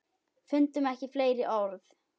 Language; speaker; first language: Icelandic; native; Icelandic